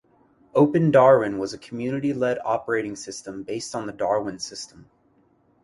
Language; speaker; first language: English; native; English